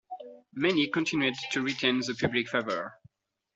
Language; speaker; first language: English; non-native, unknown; French